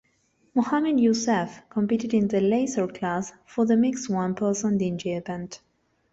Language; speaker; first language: English; non-native, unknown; Spanish